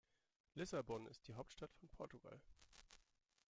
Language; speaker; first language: German; native; German